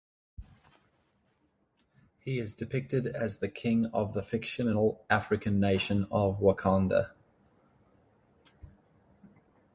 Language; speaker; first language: English; native; English